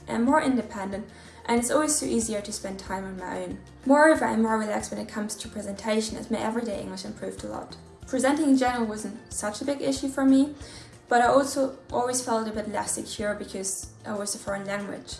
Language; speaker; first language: English; non-native, fluent; German